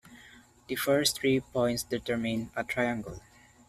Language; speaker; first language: English; non-native, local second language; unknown